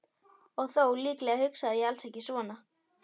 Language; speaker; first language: Icelandic; native; Icelandic